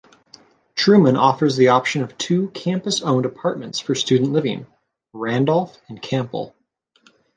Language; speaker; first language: English; native; English